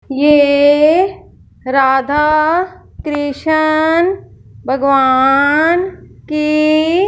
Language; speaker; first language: Hindi; non-native, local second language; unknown